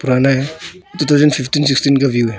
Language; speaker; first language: Hindi; early bilingual, other home language; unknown